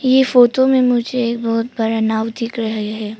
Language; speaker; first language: Hindi; non-native, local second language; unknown